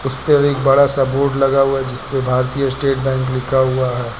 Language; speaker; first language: Hindi; native; Hindi